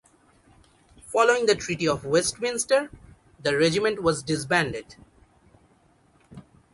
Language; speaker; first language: English; non-native, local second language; Bangla